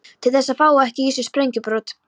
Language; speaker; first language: Icelandic; non-native, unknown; Polish